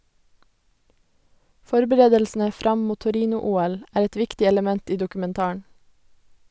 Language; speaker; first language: Norwegian; native; Norwegian